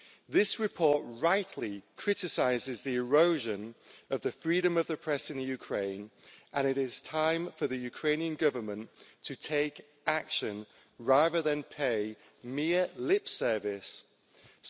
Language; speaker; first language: English; native; English